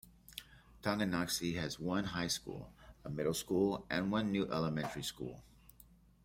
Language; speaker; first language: English; native; English